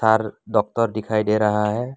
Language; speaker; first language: Hindi; non-native, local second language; Assamese